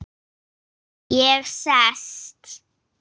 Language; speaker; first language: Icelandic; non-native, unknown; English